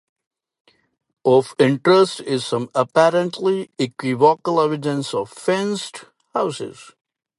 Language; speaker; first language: English; non-native, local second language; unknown